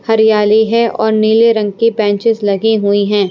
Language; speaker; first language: Hindi; non-native, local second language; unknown